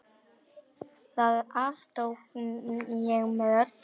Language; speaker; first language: Icelandic; non-native, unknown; Polish